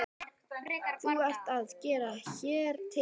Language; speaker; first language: Icelandic; native; Icelandic